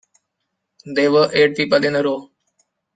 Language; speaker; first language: English; non-native, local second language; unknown